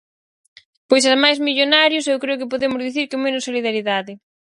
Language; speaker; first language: Galician; native; Galician